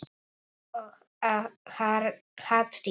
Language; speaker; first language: Icelandic; non-native, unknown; Polish